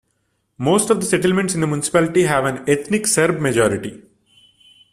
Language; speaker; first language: English; non-native, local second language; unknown